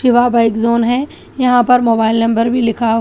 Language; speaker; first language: Hindi; non-native, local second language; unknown